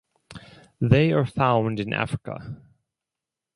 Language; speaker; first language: English; non-native, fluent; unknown